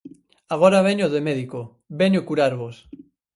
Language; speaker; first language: Galician; native; Galician